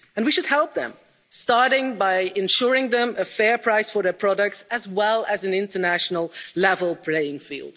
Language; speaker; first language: English; non-native, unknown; Dutch